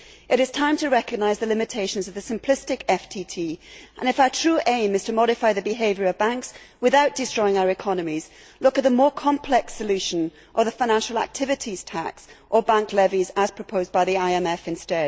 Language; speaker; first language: English; native; English